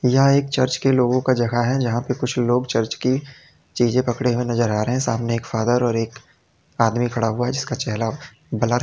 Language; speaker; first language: Hindi; native; Hindi